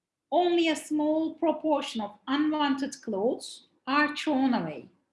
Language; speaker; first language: English; non-native, fluent; Turkish